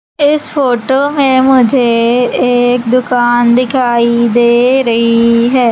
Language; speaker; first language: Hindi; native; Hindi